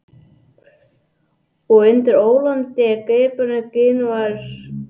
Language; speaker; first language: Icelandic; non-native, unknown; English